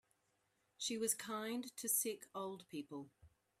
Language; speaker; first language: English; native; English